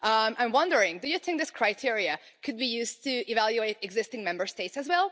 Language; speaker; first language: English; non-native, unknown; Hungarian